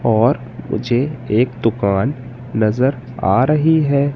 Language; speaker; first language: Hindi; native; Hindi